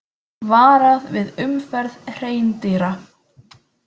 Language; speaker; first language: Icelandic; native; Icelandic